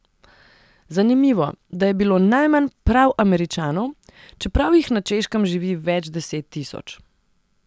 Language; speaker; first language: Slovenian; non-native, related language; Serbian